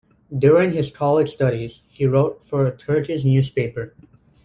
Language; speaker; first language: English; native; English